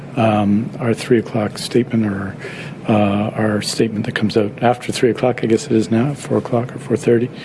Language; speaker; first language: English; native; English